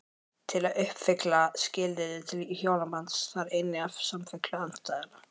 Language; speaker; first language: Icelandic; native; Icelandic